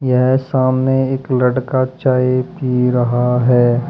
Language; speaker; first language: Hindi; native; Hindi